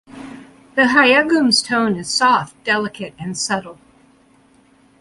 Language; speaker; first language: English; native; English